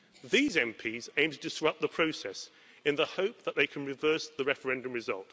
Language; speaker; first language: English; native; English